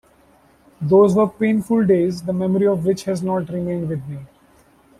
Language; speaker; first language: English; non-native, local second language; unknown